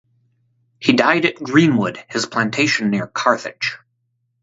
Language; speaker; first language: English; native; English